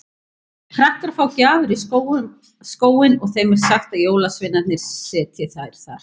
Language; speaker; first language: Icelandic; native; Icelandic